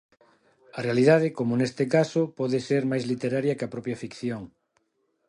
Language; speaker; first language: Galician; non-native, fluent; Spanish